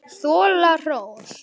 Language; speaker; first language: Icelandic; native; Icelandic